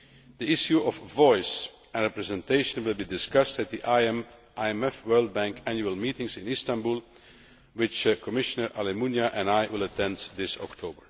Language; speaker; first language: English; non-native, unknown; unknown